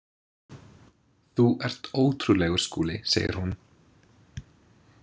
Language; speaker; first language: Icelandic; non-native, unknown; English